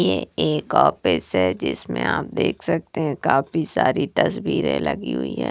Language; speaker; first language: Hindi; non-native, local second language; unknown